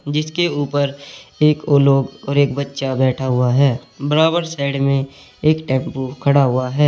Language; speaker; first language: Hindi; native; Hindi